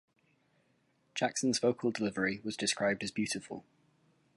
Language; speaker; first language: English; native; English